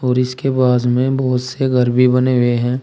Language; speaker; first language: Hindi; native; Hindi